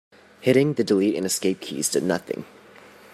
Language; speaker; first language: English; native; English